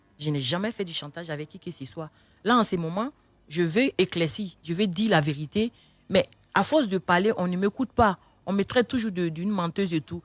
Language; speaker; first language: French; non-native, local second language; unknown